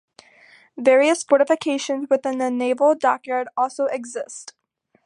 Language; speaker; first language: English; native; English